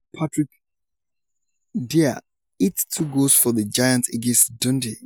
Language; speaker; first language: English; non-native, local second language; Yoruba